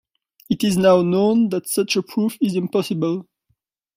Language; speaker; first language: English; non-native, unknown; French